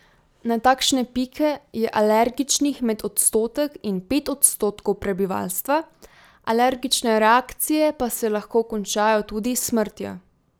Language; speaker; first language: Slovenian; native; Slovenian